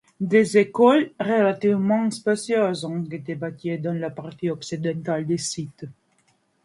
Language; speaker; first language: French; non-native, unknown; Latvian